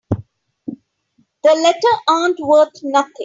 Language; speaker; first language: English; non-native, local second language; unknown